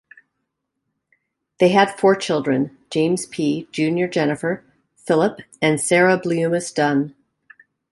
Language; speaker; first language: English; native; English